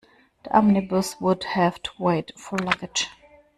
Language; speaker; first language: English; non-native, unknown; German